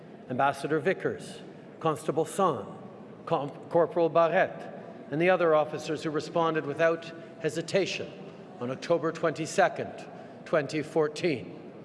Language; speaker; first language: English; early bilingual, other home language; French